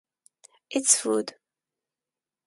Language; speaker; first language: English; non-native, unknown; Polish